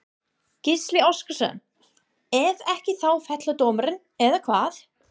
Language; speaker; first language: Icelandic; non-native, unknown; English